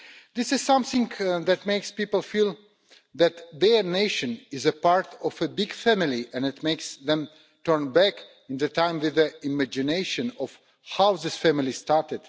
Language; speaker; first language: English; non-native, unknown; Russian